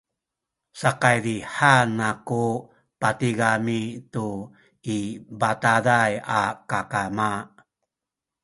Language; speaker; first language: Sakizaya; native; Sakizaya